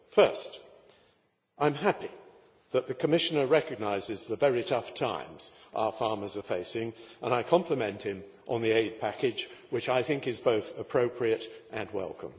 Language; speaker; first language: English; native; English